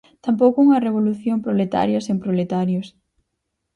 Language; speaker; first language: Galician; native; Galician